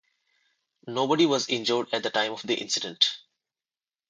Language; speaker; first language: English; non-native, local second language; Telugu